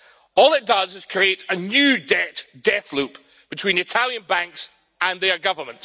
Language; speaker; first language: English; native; English